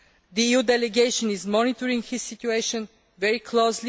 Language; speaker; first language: English; non-native, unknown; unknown